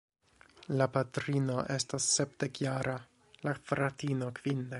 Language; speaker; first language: Esperanto; non-native, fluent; English